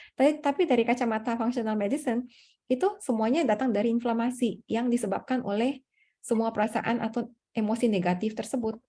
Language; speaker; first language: Indonesian; native; Indonesian